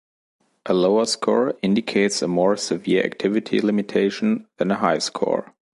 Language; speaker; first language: English; non-native, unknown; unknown